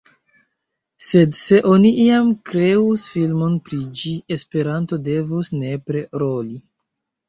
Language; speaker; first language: Esperanto; non-native, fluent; Chinese